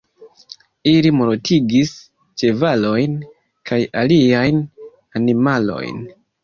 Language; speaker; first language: Esperanto; non-native, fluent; Kinyarwanda